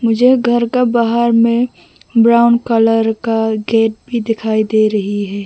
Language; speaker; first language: Hindi; non-native, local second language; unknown